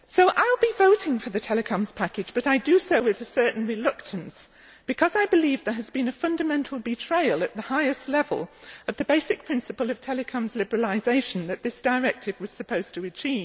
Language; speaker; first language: English; native; English